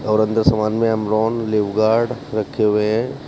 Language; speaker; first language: Hindi; native; Hindi